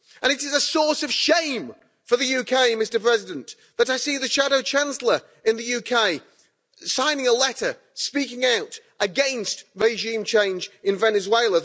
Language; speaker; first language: English; native; English